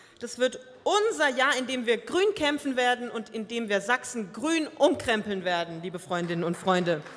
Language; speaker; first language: German; early bilingual, other home language; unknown